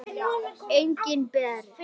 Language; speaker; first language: Icelandic; native; Icelandic